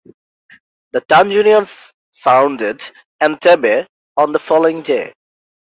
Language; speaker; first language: English; non-native, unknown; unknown